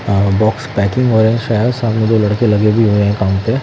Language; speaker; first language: Hindi; native; Hindi